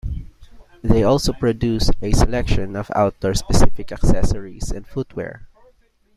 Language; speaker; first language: English; non-native, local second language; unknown